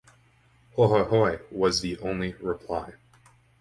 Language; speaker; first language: English; native; English